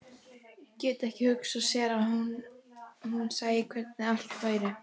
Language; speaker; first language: Icelandic; native; Icelandic